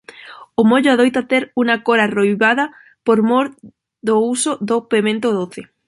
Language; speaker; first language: Galician; non-native, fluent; Spanish